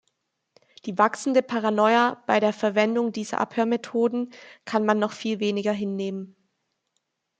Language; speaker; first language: German; native; German